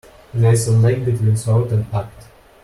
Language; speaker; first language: English; non-native, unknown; Russian